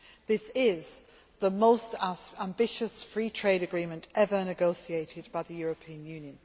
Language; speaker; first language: English; non-native, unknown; Greek